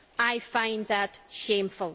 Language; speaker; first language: English; native; English